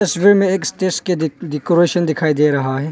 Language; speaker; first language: Hindi; non-native, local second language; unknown